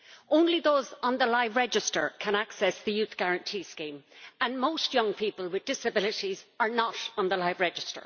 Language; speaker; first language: English; native; English